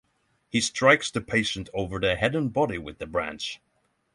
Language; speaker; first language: English; non-native, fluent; Norwegian